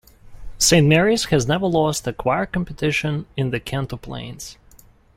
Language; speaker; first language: English; non-native, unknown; Russian